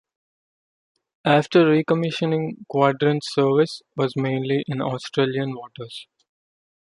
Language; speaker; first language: English; non-native, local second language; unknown